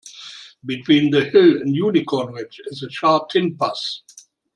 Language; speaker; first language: English; non-native, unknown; German